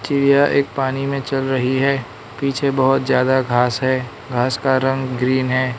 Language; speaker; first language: Hindi; non-native, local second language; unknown